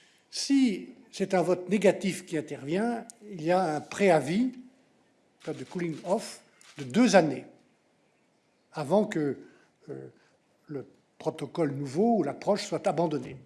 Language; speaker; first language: French; native; French